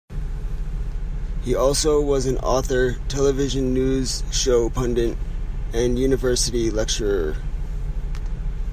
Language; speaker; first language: English; native; English